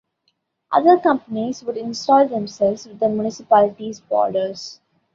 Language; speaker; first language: English; non-native, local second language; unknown